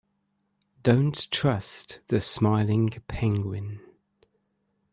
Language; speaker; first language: English; native; English